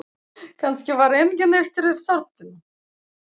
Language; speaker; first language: Icelandic; non-native, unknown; Russian